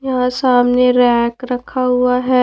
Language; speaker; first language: Hindi; non-native, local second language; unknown